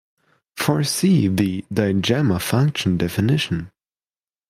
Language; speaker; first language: English; non-native, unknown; German